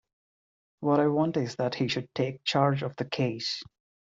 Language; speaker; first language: English; non-native, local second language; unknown